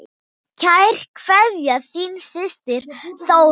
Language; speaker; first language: Icelandic; non-native, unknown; Thai